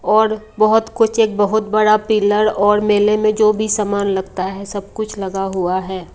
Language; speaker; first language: Hindi; non-native, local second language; Punjabi